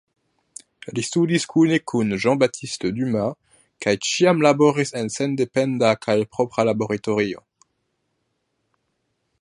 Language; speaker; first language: Esperanto; non-native, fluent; French